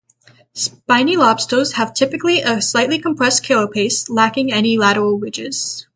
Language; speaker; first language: English; native; English